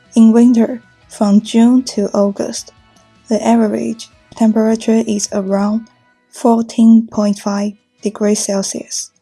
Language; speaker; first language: English; non-native, fluent; Chinese